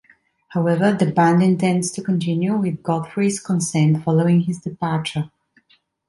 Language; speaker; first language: English; non-native, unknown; Italian